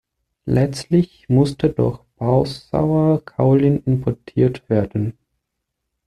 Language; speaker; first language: German; non-native, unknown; Portuguese